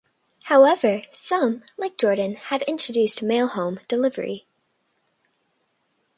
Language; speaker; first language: English; native; English